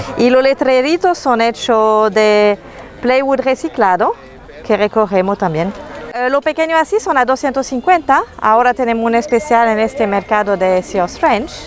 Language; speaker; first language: Spanish; non-native, fluent; Italian